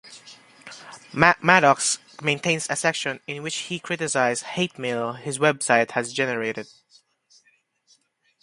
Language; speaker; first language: English; non-native, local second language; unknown